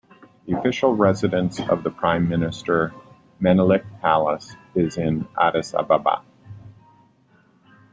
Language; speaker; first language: English; native; English